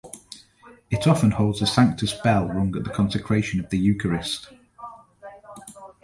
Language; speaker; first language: English; native; English